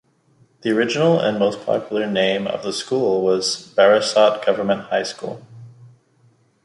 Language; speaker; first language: English; native; English